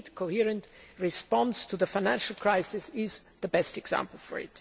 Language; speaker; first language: English; non-native, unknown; German